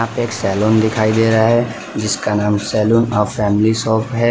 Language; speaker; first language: Hindi; non-native, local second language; Gujarati